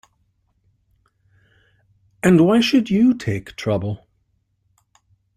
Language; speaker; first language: English; native; English